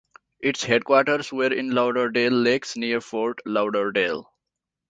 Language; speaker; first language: English; non-native, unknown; Nepali